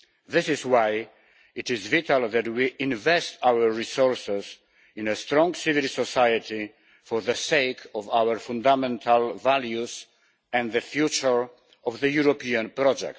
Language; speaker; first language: English; non-native, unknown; Polish